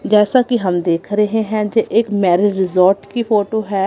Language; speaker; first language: Hindi; non-native, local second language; Punjabi